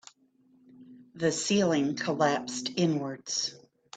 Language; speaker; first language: English; native; English